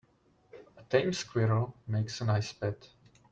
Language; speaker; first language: English; non-native, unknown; Czech